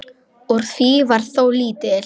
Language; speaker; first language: Icelandic; non-native, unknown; Polish